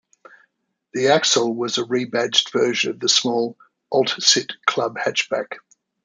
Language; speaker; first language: English; native; English